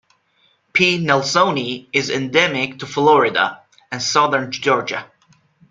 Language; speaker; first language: English; non-native, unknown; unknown